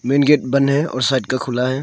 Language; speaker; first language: Hindi; non-native, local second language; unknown